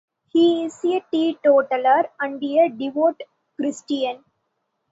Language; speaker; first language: English; non-native, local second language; Tamil